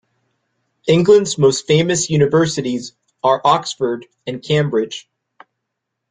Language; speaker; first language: English; native; English